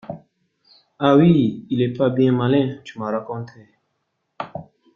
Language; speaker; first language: French; non-native, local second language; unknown